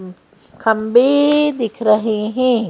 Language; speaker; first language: Hindi; native; Hindi